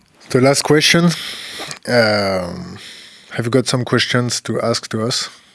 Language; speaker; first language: English; non-native, fluent; French